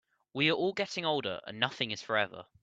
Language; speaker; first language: English; native; English